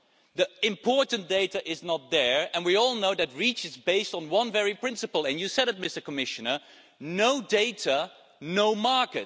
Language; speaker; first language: English; non-native, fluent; Dutch